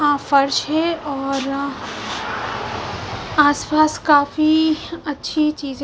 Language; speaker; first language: Hindi; non-native, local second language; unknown